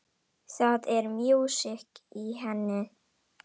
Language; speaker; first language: Icelandic; non-native, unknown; Indonesian